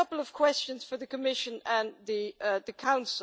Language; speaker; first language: English; non-native, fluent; Dutch